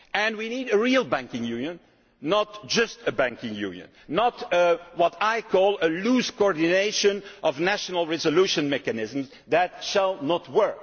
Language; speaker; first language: English; non-native, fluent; Dutch